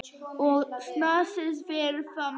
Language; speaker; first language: Icelandic; non-native, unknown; Polish